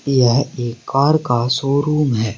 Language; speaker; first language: Hindi; native; Hindi